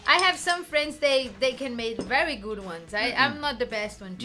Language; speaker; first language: English; non-native, fluent; Portuguese